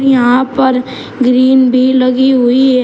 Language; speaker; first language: Hindi; native; Hindi